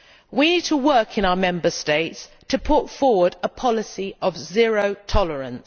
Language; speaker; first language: English; native; English